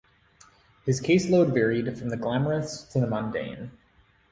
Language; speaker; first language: English; native; English